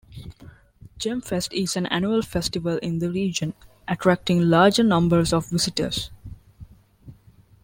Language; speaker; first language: English; non-native, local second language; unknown